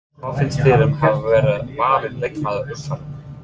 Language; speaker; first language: Icelandic; non-native, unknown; English